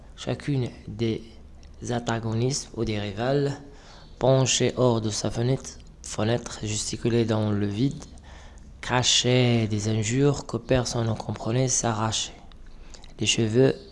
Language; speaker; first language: French; non-native, local second language; Arabic